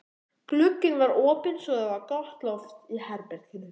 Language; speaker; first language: Icelandic; native; Icelandic